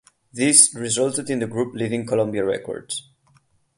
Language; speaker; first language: English; non-native, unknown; Catalan